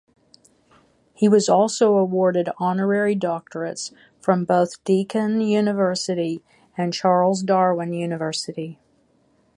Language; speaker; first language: English; native; English